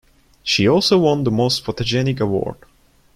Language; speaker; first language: English; non-native, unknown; Turkish